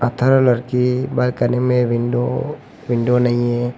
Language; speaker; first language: Hindi; non-native, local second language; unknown